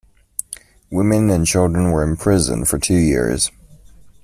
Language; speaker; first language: English; non-native, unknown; Chinese